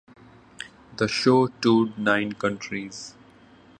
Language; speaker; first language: English; non-native, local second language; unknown